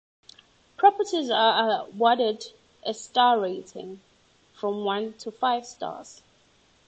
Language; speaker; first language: English; native; English